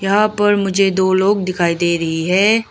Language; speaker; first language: Hindi; non-native, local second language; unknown